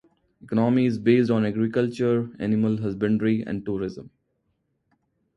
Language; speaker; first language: English; non-native, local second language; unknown